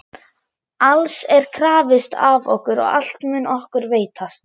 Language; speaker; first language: Icelandic; non-native, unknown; German